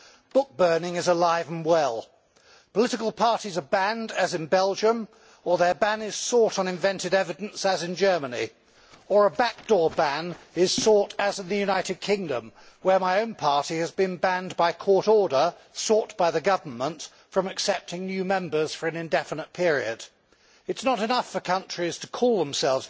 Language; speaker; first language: English; native; English